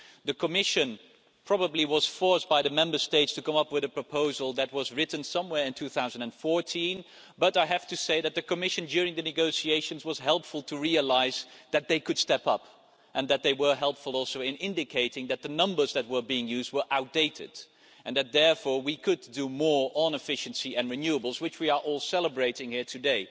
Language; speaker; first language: English; non-native, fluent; Dutch